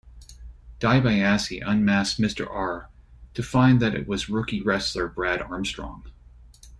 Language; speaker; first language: English; native; English